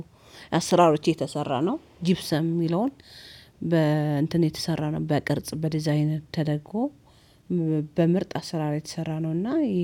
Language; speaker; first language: Amharic; native; Amharic